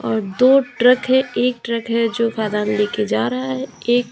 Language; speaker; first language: Hindi; native; Hindi